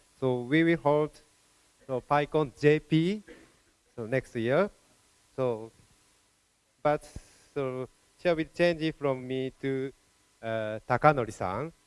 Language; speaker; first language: English; non-native, fluent; Japanese